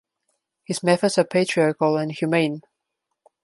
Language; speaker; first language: English; non-native, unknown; Slovenian